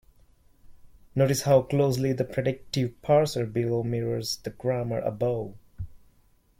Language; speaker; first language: English; non-native, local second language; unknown